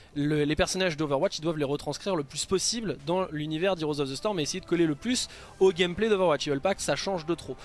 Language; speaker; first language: French; native; French